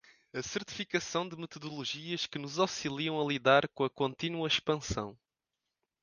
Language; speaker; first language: Portuguese; native; Portuguese